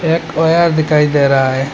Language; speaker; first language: Hindi; non-native, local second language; Bangla